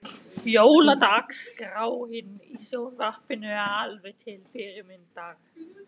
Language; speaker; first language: Icelandic; non-native, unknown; German